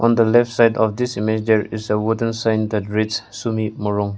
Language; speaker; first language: English; non-native, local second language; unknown